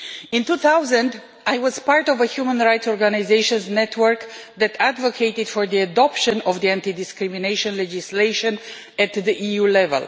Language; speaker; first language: English; non-native, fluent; Romanian